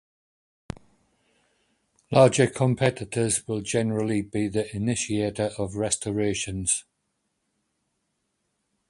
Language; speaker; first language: English; native; English